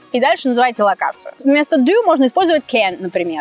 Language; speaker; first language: Russian; native; Russian